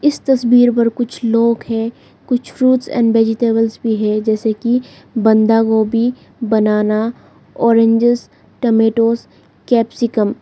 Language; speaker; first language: Hindi; non-native, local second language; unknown